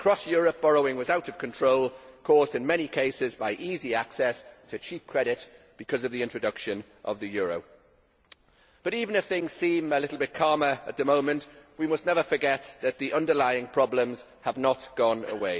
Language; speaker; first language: English; native; English